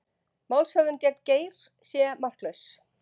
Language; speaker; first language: Icelandic; native; Icelandic